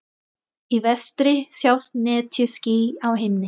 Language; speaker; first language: Icelandic; non-native, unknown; Thai